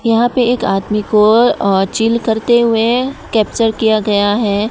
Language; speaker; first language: Hindi; non-native, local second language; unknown